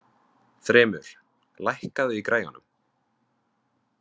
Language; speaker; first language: Icelandic; non-native, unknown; Vietnamese